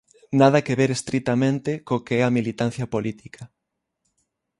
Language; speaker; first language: Galician; native; Galician